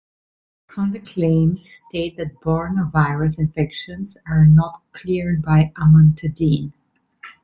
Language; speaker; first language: English; non-native, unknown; Italian